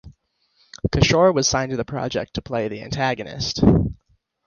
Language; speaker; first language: English; native; English